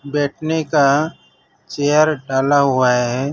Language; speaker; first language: Hindi; non-native, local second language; Gujarati